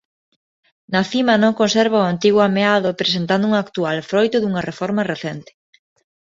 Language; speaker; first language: Galician; non-native, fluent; Spanish